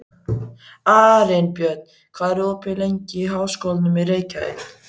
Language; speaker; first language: Icelandic; native; Icelandic